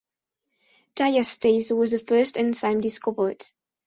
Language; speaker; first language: English; non-native, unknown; Spanish